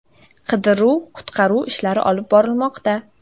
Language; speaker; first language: Uzbek; native; Uzbek